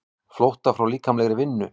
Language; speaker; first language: Icelandic; native; Icelandic